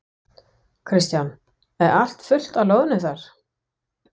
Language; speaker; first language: Icelandic; non-native, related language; Danish